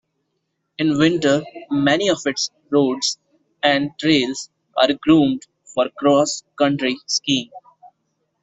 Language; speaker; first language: English; non-native, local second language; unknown